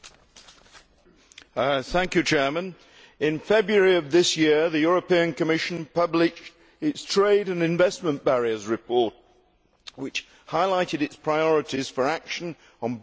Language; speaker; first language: English; native; English